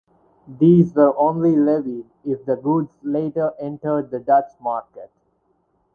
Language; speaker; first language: English; non-native, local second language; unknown